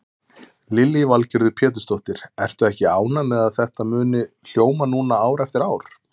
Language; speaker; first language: Icelandic; native; Icelandic